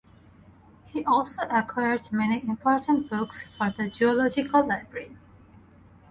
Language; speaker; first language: English; non-native, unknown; Bangla